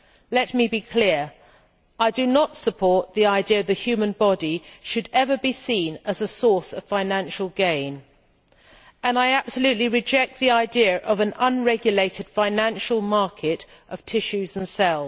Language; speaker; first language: English; native; English